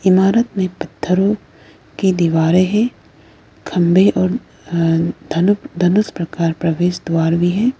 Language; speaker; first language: Hindi; non-native, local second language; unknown